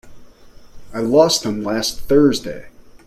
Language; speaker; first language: English; native; English